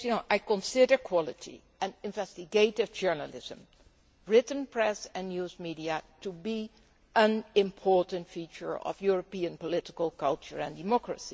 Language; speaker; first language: English; non-native, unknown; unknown